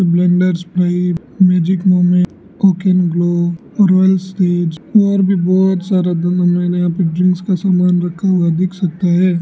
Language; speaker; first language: Hindi; non-native, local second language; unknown